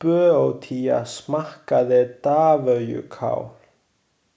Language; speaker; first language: Icelandic; non-native, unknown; Chinese